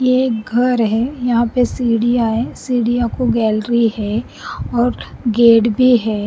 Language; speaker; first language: Hindi; non-native, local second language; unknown